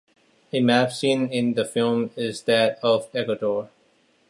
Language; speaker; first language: English; non-native, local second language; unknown